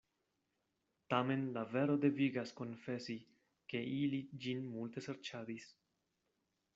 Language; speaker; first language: Esperanto; non-native, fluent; Spanish